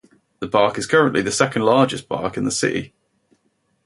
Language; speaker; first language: English; native; English